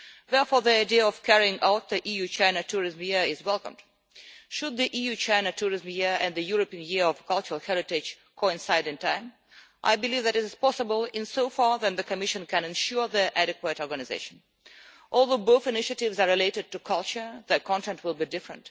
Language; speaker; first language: English; non-native, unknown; Russian